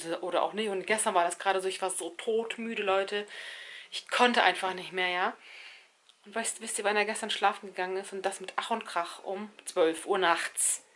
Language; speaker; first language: German; early bilingual, other home language; Turkish